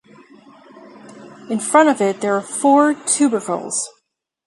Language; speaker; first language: English; native; English